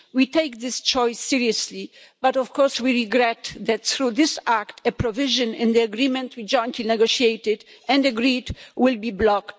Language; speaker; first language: English; non-native, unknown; Polish